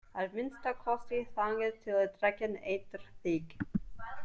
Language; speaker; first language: Icelandic; non-native, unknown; English